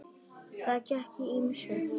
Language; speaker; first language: Icelandic; native; Icelandic